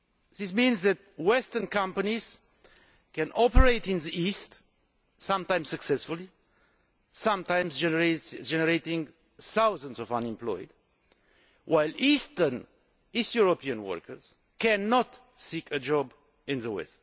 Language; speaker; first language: English; non-native, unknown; Romanian